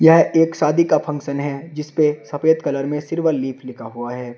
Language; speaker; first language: Hindi; native; Hindi